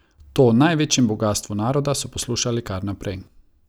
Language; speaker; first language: Slovenian; non-native, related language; Croatian